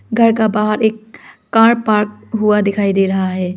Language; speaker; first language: Hindi; non-native, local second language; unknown